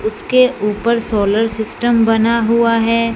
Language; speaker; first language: Hindi; non-native, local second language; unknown